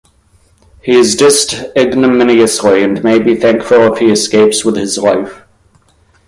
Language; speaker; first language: English; native; English